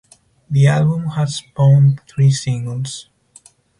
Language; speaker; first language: English; non-native, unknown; Spanish